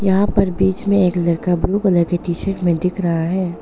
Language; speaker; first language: Hindi; early bilingual, other home language; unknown